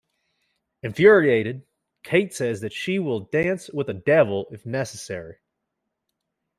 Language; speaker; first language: English; native; English